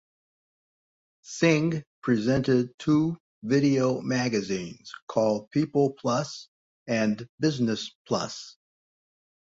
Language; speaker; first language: English; native; English